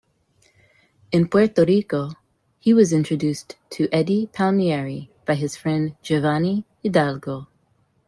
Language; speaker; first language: English; native; English